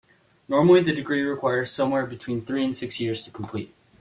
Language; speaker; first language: English; native; English